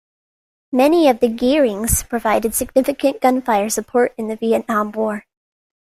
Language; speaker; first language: English; native; English